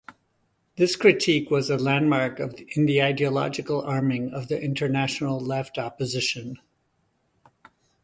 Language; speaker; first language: English; native; English